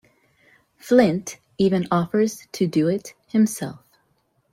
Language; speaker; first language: English; native; English